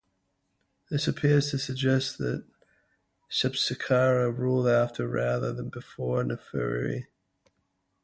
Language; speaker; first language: English; native; English